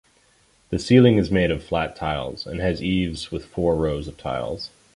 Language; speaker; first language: English; native; English